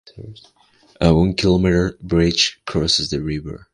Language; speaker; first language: English; non-native, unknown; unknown